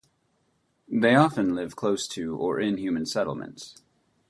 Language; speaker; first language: English; native; English